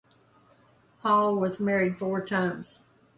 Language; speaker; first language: English; native; English